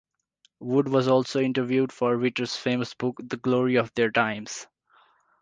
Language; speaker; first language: English; non-native, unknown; Nepali